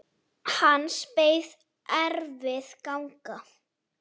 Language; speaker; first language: Icelandic; native; Icelandic